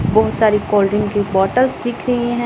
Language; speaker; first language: Hindi; non-native, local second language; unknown